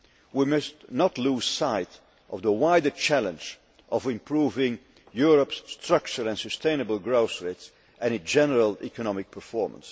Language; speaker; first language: English; non-native, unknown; Dutch